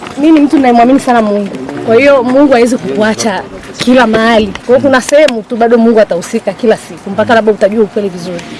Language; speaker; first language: Swahili; native; Swahili